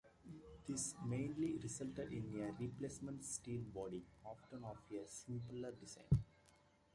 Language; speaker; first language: English; native; English